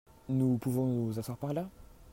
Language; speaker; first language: French; native; French